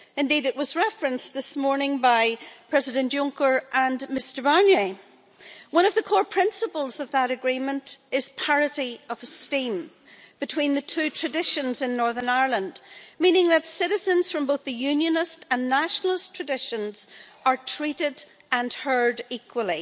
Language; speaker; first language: English; native; English